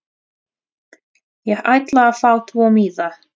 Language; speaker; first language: Icelandic; non-native, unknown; Russian